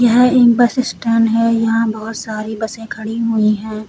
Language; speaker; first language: Hindi; native; Hindi